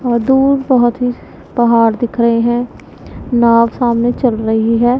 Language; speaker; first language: Hindi; non-native, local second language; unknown